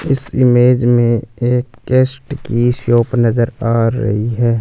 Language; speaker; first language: Hindi; non-native, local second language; Punjabi